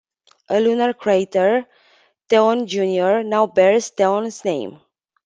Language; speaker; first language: English; non-native, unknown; Romanian